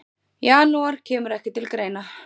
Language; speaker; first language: Icelandic; native; Icelandic